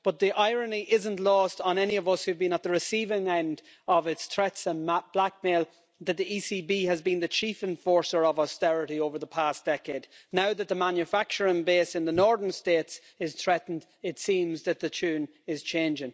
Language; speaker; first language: English; native; English